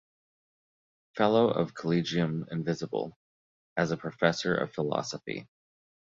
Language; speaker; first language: English; native; English